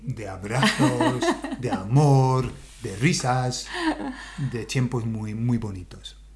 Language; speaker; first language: Spanish; non-native, fluent; English